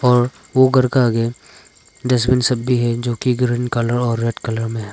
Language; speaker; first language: Hindi; early bilingual, other home language; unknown